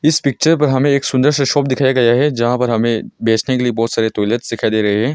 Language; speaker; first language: Hindi; non-native, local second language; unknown